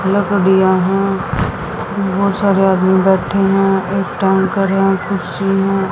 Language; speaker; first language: Hindi; native; Hindi